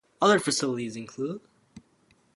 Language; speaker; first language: English; native; English